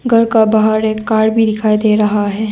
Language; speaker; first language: Hindi; non-native, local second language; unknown